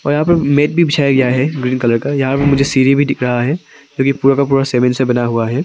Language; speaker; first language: Hindi; non-native, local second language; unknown